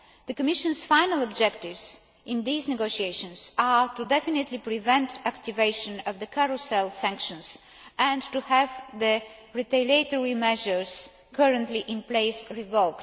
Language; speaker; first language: English; non-native, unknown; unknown